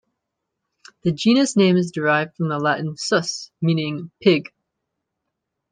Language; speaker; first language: English; native; English